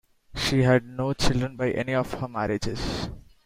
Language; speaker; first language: English; non-native, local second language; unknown